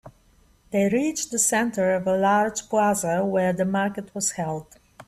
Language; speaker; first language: English; native; English